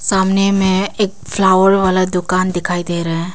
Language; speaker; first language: Hindi; non-native, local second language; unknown